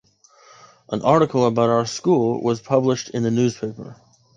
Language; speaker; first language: English; native; English